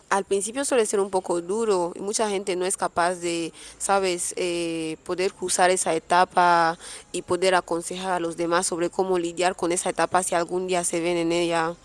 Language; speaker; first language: Spanish; native; Spanish